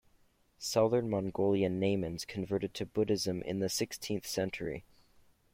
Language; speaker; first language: English; native; English